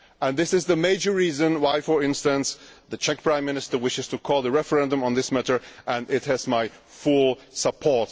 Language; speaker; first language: English; non-native, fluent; Czech